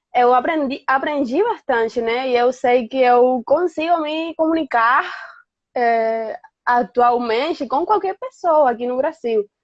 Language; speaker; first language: Portuguese; non-native, fluent; Spanish